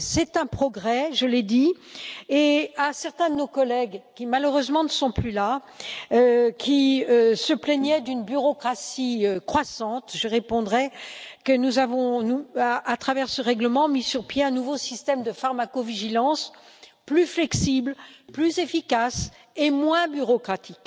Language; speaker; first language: French; native; French